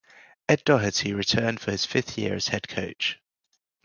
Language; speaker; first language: English; native; English